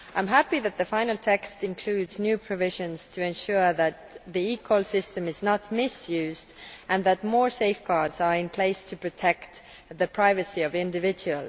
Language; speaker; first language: English; non-native, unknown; Estonian